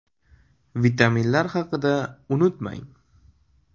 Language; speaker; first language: Uzbek; native; Uzbek